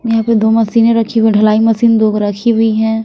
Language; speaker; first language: Hindi; non-native, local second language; Punjabi